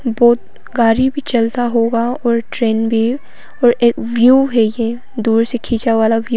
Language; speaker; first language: Hindi; non-native, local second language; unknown